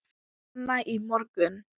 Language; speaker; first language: Icelandic; non-native, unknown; Thai